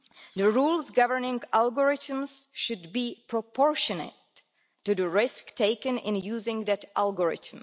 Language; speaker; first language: English; non-native, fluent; Czech